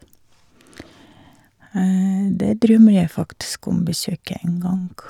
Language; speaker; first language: Norwegian; non-native, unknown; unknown